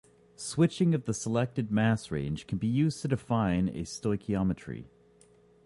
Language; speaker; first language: English; native; English